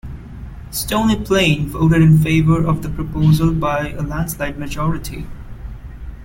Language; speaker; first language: English; non-native, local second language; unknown